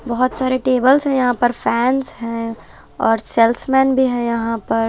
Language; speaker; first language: Hindi; non-native, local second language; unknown